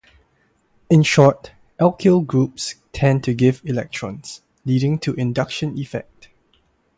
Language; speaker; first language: English; non-native, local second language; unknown